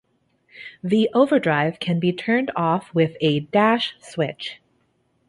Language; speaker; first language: English; native; English